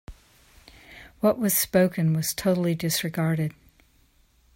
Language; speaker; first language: English; native; English